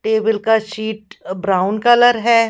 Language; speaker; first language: Hindi; non-native, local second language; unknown